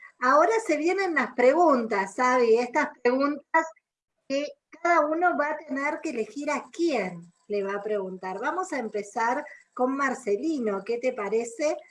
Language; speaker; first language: Spanish; native; Spanish